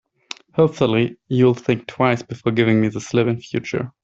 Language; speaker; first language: English; non-native, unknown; German